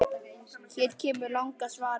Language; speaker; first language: Icelandic; native; Icelandic